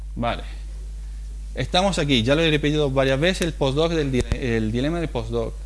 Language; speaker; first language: Spanish; non-native, fluent; Italian